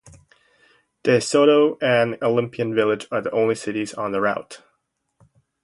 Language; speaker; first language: English; native; English